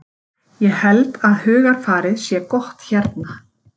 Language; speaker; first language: Icelandic; native; Icelandic